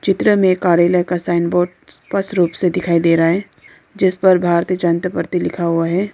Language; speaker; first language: Hindi; non-native, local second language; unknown